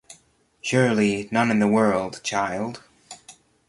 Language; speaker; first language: English; native; English